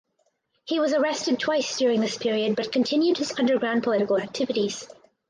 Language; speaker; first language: English; native; English